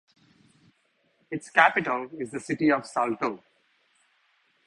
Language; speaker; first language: English; non-native, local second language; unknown